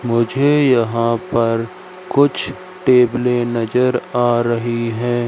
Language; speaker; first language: Hindi; native; Hindi